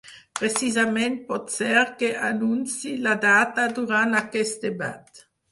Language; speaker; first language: Catalan; non-native, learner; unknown